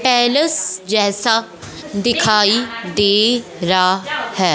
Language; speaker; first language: Hindi; non-native, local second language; Punjabi